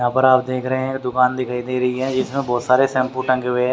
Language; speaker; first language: Hindi; native; Hindi